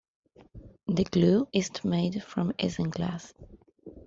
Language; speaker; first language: English; non-native, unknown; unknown